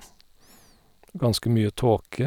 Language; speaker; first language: Norwegian; non-native, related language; Faroese